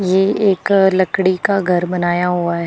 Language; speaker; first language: Hindi; non-native, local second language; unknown